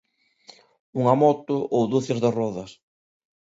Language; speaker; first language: Galician; non-native, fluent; Spanish